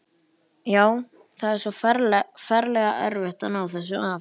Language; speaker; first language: Icelandic; native; Icelandic